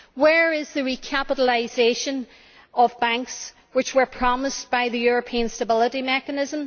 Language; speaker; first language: English; native; English